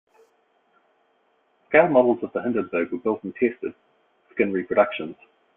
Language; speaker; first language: English; native; English